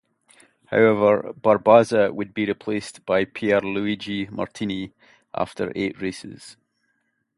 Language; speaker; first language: English; native; English